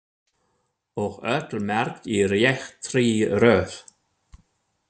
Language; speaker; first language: Icelandic; non-native, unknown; German